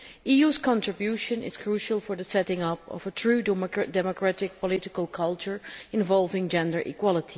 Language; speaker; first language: English; non-native, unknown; Dutch